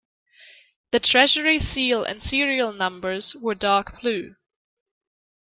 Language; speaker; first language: English; non-native, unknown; German